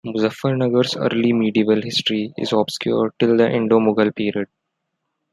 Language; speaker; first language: English; non-native, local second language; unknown